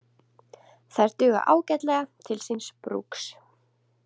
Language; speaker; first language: Icelandic; native; Icelandic